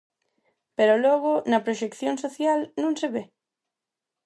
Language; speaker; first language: Galician; non-native, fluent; Spanish